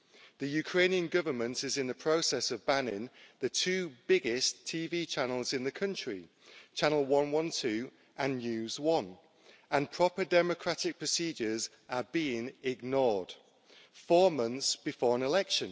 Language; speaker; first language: English; native; English